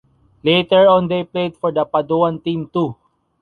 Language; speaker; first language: English; non-native, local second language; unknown